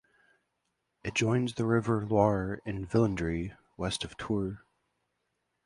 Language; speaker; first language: English; native; English